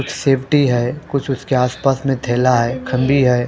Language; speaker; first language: Hindi; non-native, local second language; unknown